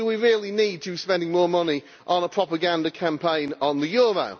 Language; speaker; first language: English; native; English